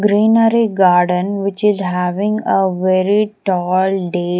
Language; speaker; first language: English; non-native, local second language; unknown